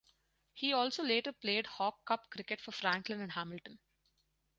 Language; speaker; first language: English; non-native, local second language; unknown